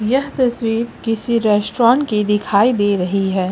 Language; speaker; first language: Hindi; native; Hindi